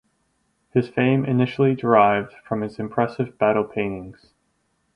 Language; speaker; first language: English; native; English